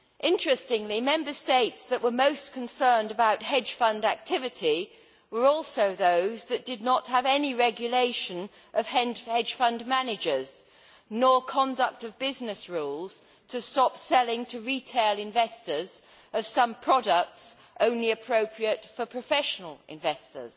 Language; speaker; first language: English; native; English